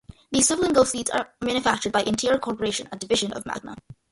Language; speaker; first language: English; early bilingual, other home language; Malayalam